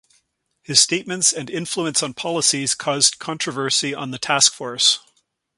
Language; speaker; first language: English; native; English